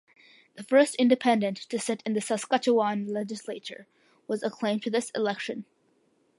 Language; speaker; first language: English; early bilingual, other home language; Malayalam